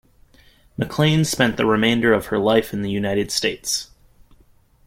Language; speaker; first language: English; native; English